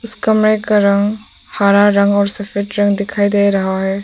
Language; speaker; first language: Hindi; non-native, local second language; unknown